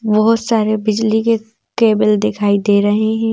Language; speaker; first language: Hindi; native; Hindi